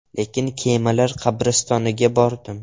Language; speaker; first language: Uzbek; non-native, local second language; Russian